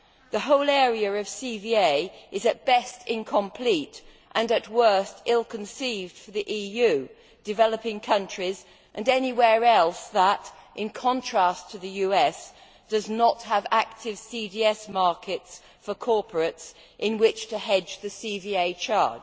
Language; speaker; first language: English; native; English